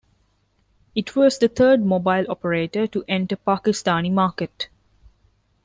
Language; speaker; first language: English; non-native, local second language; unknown